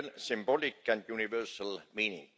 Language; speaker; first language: English; non-native, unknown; Estonian